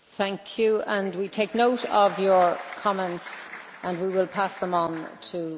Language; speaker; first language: English; native; English